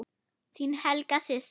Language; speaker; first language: Icelandic; non-native, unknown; German